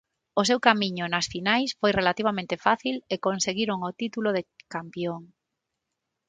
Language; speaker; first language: Galician; non-native, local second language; Spanish